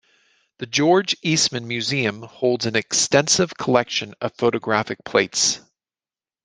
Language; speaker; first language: English; native; English